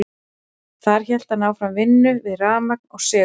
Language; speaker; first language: Icelandic; native; Icelandic